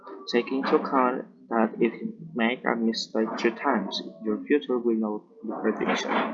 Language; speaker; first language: English; non-native, learner; Spanish